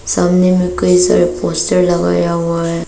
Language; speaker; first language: Hindi; non-native, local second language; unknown